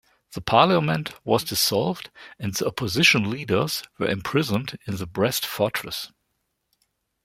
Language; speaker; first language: English; non-native, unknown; German